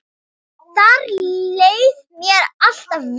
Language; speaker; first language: Icelandic; non-native, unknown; Thai